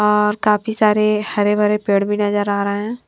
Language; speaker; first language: Hindi; non-native, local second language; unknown